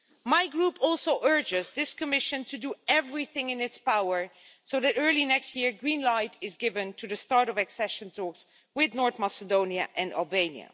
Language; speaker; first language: English; non-native, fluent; Dutch